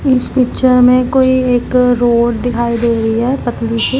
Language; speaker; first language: Hindi; non-native, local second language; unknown